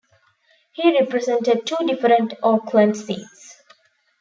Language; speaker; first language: English; non-native, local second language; Tamil